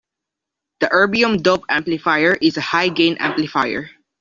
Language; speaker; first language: English; non-native, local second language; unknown